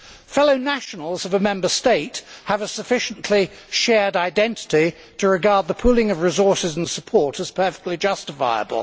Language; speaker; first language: English; native; English